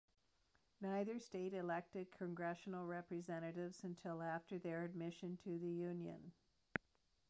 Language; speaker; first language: English; native; English